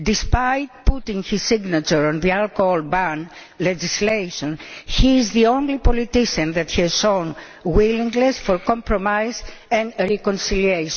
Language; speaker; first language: English; non-native, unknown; Greek